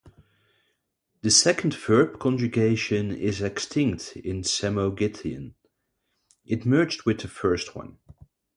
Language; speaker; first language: English; non-native, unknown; Dutch